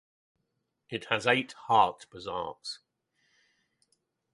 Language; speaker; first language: English; native; English